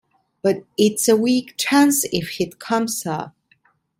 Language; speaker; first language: English; non-native, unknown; Italian